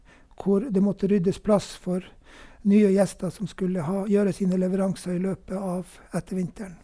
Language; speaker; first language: Norwegian; native; Norwegian